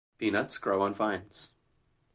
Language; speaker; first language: English; native; English